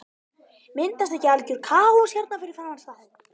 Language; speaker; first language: Icelandic; native; Icelandic